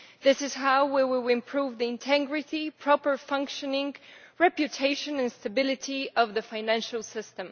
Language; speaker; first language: English; non-native, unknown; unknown